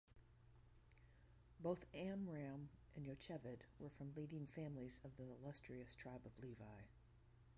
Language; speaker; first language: English; native; English